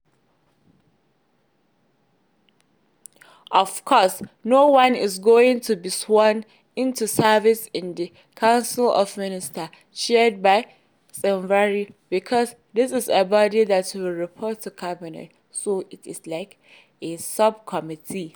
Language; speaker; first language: English; non-native, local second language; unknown